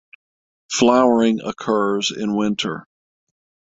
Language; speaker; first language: English; native; English